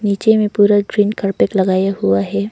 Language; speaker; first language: Hindi; non-native, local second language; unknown